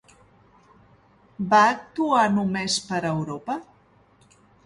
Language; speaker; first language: Catalan; non-native, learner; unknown